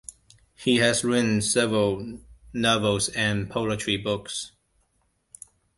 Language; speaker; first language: English; non-native, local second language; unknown